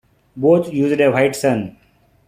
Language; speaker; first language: English; non-native, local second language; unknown